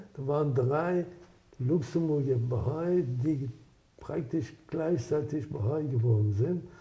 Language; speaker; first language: German; non-native, fluent; Persian